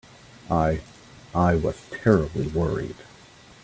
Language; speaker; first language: English; native; English